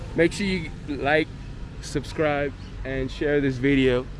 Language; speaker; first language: English; native; English